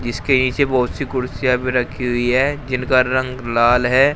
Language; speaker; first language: Hindi; native; Hindi